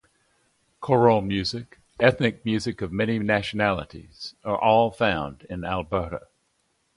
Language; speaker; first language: English; native; English